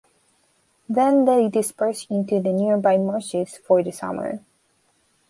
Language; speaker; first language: English; non-native, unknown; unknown